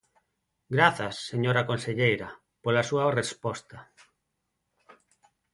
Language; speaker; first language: Galician; non-native, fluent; Spanish